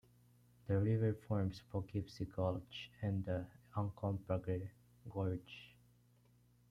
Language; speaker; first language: English; non-native, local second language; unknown